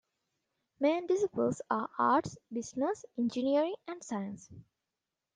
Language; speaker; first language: English; non-native, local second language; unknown